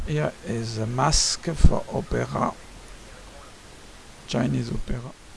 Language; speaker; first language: English; non-native, learner; French